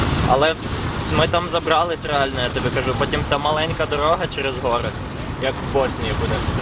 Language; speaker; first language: Ukrainian; native; Ukrainian